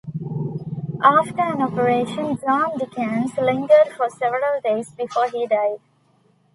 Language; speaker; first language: English; non-native, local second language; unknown